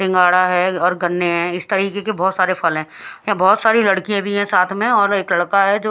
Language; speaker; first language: Hindi; native; Hindi